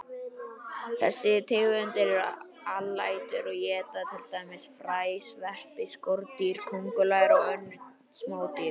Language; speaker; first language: Icelandic; native; Icelandic